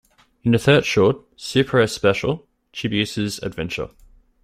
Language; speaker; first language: English; native; English